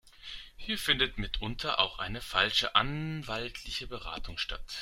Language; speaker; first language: German; non-native, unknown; Greek